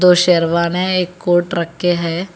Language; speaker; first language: Hindi; non-native, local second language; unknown